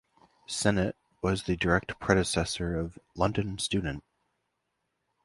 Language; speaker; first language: English; native; English